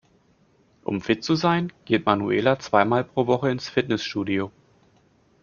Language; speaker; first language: German; native; German